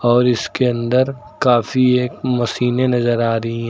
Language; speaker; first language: Hindi; native; Hindi